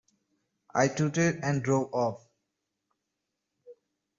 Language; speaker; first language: English; non-native, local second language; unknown